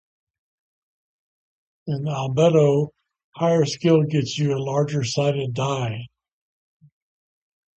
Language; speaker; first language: English; native; English